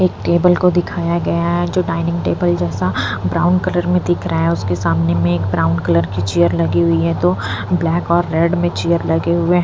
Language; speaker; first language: Hindi; non-native, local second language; Punjabi